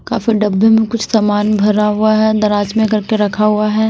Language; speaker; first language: Hindi; non-native, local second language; Punjabi